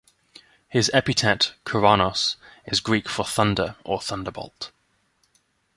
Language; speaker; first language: English; native; English